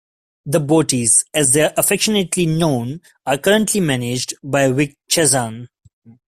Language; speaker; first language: English; non-native, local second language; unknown